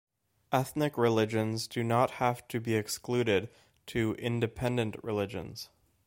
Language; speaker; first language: English; native; English